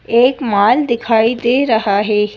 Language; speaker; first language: Hindi; native; Hindi